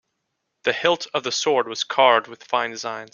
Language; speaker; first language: English; native; English